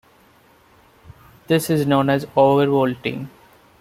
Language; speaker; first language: English; non-native, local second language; Malayalam